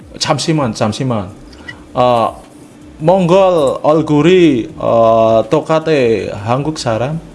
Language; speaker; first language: Korean; non-native, learner; Indonesian